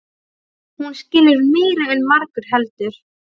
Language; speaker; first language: Icelandic; non-native, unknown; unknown